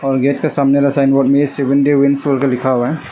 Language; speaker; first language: Hindi; non-native, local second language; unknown